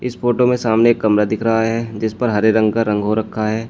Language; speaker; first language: Hindi; native; Hindi